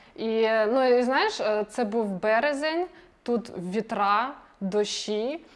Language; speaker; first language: Ukrainian; non-native, related language; Russian